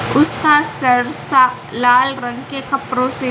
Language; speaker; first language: Hindi; non-native, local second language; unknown